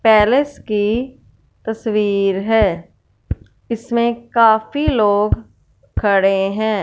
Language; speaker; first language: Hindi; non-native, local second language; Punjabi